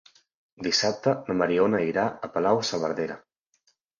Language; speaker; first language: Catalan; native; Catalan